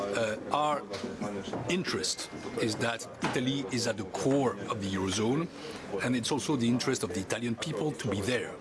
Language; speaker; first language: English; non-native, fluent; French